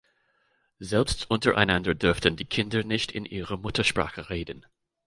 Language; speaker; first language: German; non-native, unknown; English